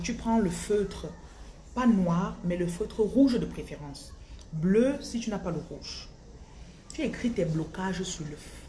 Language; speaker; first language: French; non-native, local second language; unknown